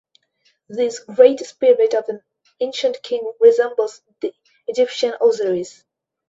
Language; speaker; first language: English; non-native, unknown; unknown